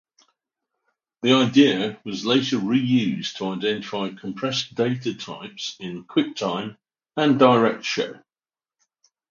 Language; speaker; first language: English; native; English